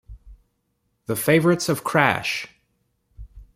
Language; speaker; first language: English; native; English